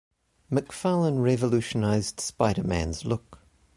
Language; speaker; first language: English; native; English